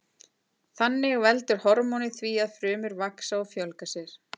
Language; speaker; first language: Icelandic; native; Icelandic